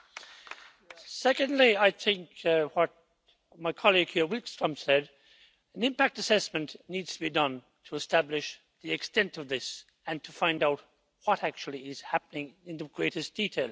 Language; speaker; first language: English; native; English